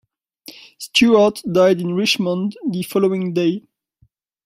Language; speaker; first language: English; non-native, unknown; French